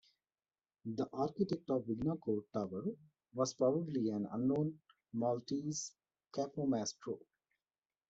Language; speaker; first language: English; non-native, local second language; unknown